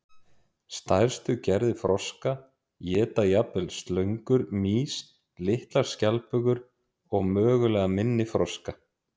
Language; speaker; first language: Icelandic; native; Icelandic